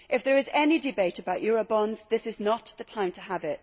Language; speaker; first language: English; native; English